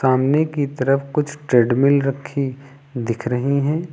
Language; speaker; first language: Hindi; native; Hindi